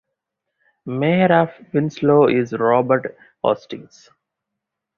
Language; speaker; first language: English; non-native, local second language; Tamil